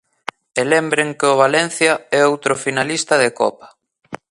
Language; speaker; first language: Galician; native; Galician